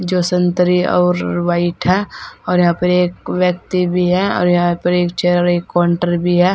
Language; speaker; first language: Hindi; native; Hindi